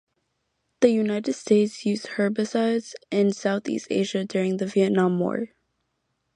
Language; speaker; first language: English; native; English